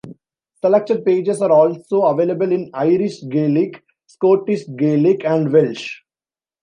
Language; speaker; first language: English; non-native, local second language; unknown